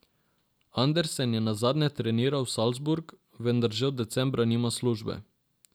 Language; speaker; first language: Slovenian; non-native, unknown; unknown